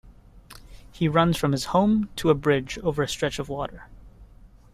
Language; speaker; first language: English; native; English